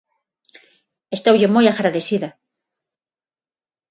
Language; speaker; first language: Galician; non-native, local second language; Spanish